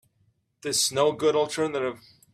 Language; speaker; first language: English; native; English